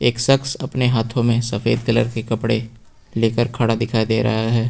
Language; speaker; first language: Hindi; native; Hindi